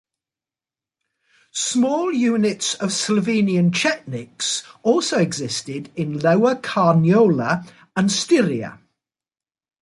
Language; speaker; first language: English; native; English